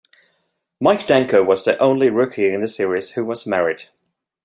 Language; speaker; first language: English; non-native, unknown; Swedish